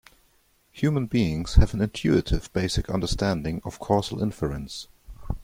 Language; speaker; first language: English; non-native, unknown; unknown